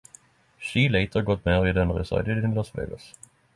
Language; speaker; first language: English; non-native, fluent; Norwegian